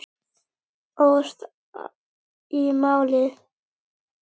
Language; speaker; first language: Icelandic; native; Icelandic